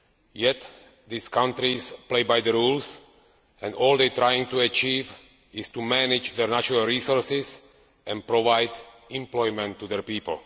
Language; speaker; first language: English; non-native, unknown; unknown